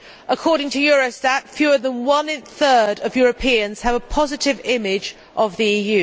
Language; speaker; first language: English; native; English